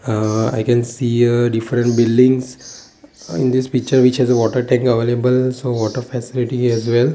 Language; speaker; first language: English; non-native, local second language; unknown